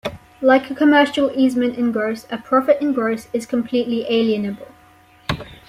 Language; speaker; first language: English; native; English